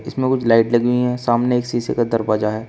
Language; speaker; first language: Hindi; native; Hindi